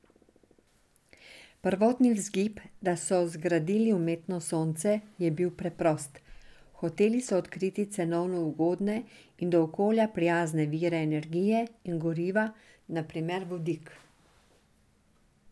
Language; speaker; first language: Slovenian; non-native, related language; Serbian